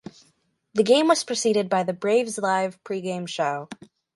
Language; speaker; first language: English; native; English